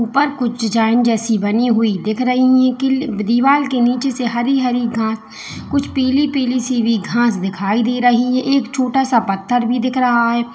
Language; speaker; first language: Hindi; native; Hindi